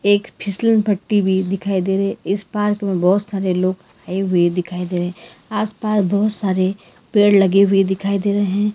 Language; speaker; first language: Hindi; non-native, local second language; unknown